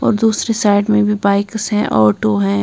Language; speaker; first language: Hindi; non-native, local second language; Punjabi